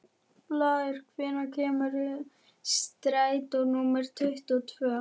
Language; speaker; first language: Icelandic; non-native, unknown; German